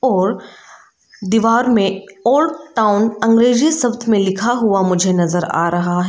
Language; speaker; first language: Hindi; non-native, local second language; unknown